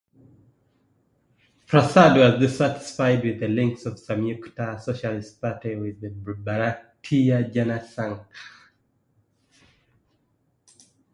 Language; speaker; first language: English; non-native, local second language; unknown